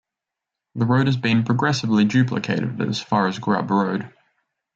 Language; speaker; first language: English; native; English